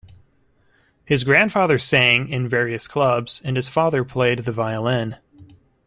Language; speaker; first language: English; native; English